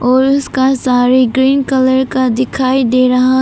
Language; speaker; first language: Hindi; non-native, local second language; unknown